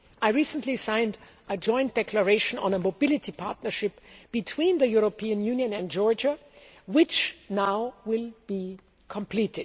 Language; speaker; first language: English; non-native, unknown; German